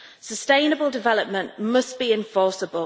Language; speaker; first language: English; native; English